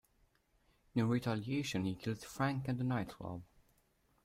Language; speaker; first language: English; native; English